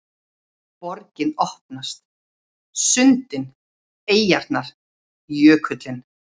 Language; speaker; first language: Icelandic; native; Icelandic